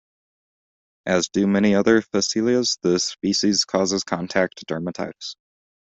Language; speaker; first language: English; native; English